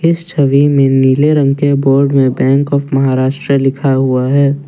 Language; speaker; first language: Hindi; non-native, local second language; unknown